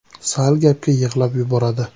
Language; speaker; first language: Uzbek; native; Uzbek